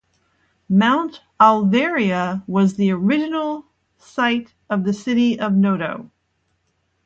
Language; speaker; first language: English; native; English